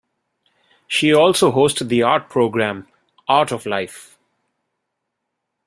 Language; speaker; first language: English; non-native, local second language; Bangla